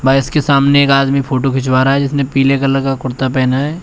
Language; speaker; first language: Hindi; native; Hindi